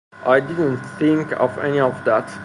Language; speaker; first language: English; non-native, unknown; Persian